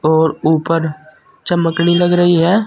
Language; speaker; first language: Hindi; native; Hindi